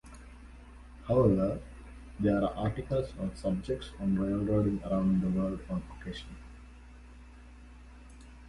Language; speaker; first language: English; non-native, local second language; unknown